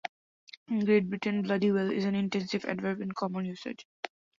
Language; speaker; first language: English; non-native, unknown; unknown